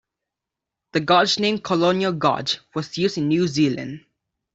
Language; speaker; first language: English; non-native, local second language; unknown